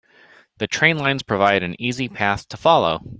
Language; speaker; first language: English; native; English